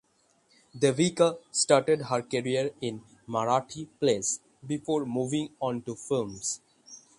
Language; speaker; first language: English; non-native, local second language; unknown